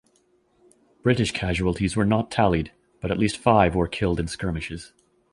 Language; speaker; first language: English; native; English